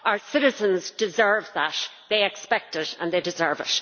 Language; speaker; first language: English; native; English